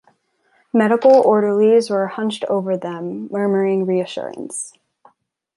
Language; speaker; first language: English; native; English